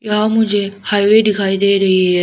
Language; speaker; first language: Hindi; non-native, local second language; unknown